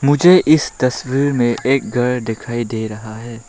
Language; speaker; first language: Hindi; non-native, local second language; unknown